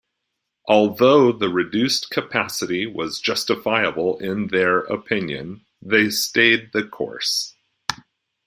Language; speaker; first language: English; native; English